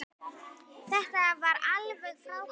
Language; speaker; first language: Icelandic; native; Icelandic